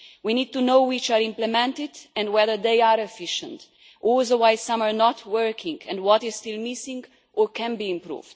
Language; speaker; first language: English; non-native, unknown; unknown